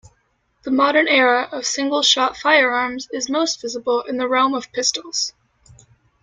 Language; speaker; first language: English; native; English